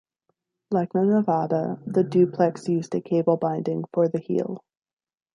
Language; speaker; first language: English; native; English